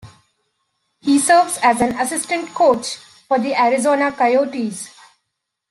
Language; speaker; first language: English; native; English